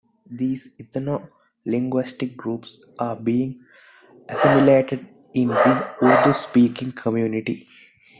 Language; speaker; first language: English; non-native, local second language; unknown